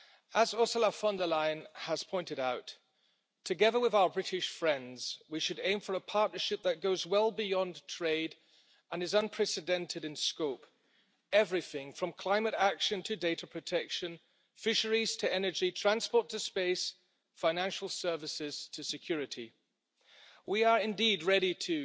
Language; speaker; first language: English; non-native, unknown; German